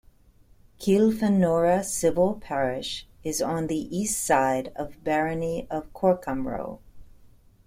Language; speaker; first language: English; native; English